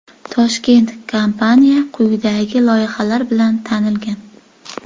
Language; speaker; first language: Uzbek; native; Uzbek